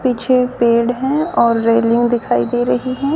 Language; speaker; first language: Hindi; native; Hindi